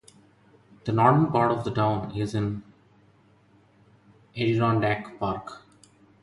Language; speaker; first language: English; non-native, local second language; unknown